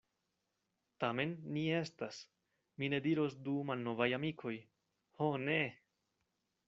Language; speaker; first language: Esperanto; non-native, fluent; Spanish